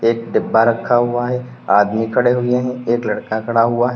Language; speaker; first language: Hindi; native; Hindi